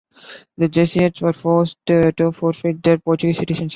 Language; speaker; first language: English; non-native, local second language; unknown